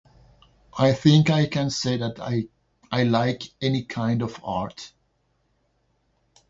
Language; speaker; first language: English; non-native, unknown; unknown